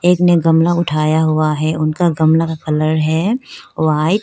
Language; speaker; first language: Hindi; non-native, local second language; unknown